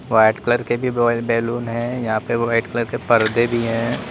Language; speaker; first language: Hindi; native; Hindi